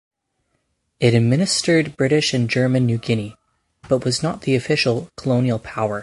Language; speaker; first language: English; native; English